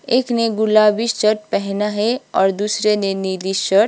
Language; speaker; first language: Hindi; non-native, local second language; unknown